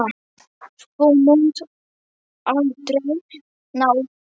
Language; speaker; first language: Icelandic; non-native, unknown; Polish